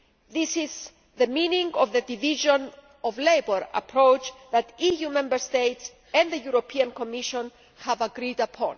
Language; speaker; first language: English; non-native, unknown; Greek